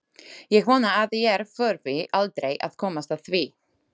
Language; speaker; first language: Icelandic; non-native, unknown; Slovak